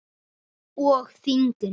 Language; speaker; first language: Icelandic; native; Icelandic